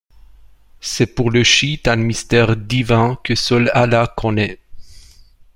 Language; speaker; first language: French; non-native, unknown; Romanian